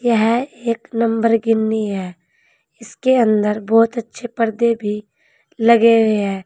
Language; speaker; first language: Hindi; native; Hindi